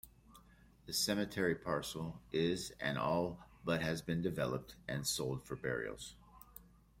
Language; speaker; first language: English; native; English